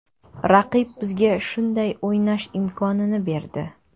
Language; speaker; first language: Uzbek; non-native, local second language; Kazakh